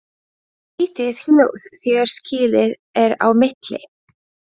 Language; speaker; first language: Icelandic; non-native, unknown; Latvian